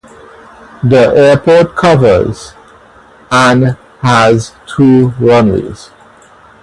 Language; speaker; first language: English; native; English